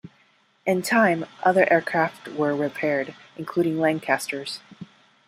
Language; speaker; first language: English; non-native, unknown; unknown